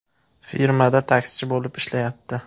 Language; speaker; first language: Uzbek; native; Uzbek